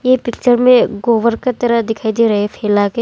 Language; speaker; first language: Hindi; non-native, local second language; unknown